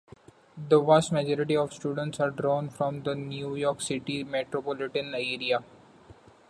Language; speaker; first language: English; non-native, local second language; Marathi